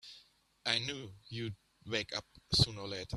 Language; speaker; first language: English; native; English